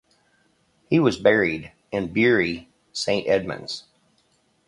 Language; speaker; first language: English; native; English